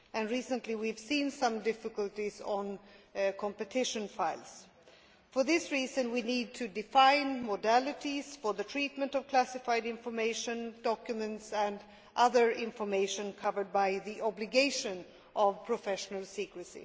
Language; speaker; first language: English; non-native, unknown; Swedish